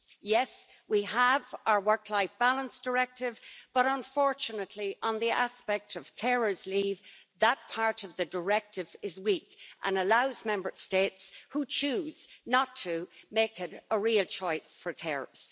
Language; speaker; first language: English; native; English